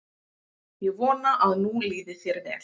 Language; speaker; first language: Icelandic; native; Icelandic